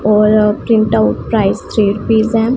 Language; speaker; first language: Hindi; non-native, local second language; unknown